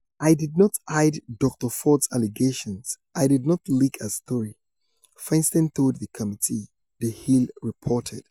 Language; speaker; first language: English; non-native, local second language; Yoruba